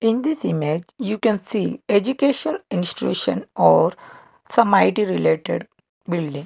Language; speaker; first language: English; non-native, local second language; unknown